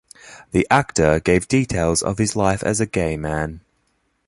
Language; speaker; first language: English; native; English